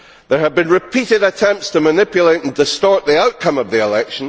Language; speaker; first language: English; native; English